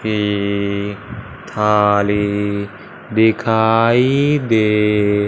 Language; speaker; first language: Hindi; non-native, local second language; Punjabi